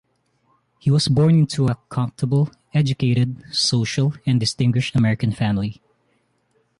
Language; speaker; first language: English; non-native, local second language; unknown